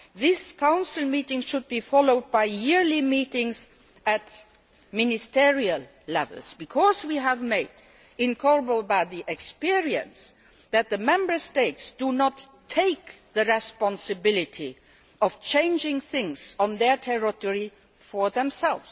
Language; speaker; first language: English; non-native, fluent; Luxembourgish